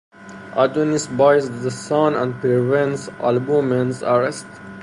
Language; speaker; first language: English; non-native, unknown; Persian